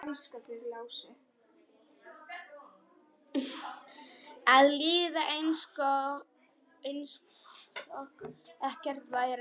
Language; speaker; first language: Icelandic; non-native, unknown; Polish